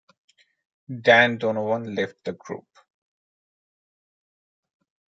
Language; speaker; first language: English; non-native, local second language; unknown